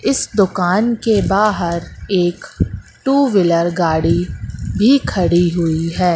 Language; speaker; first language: Hindi; native; Hindi